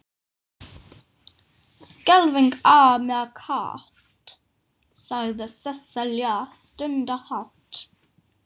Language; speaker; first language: Icelandic; non-native, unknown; English